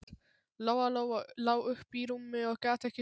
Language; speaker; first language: Icelandic; non-native, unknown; Polish